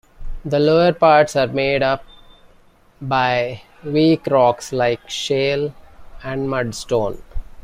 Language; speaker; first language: English; non-native, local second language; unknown